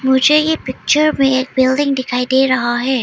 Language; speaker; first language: Hindi; early bilingual, other home language; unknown